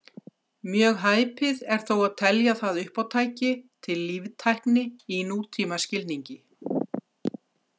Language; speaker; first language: Icelandic; native; Icelandic